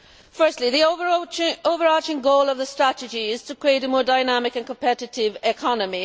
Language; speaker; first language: English; non-native, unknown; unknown